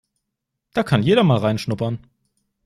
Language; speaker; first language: German; native; German